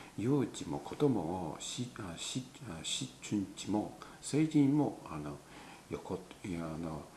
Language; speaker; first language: Japanese; non-native, fluent; Chinese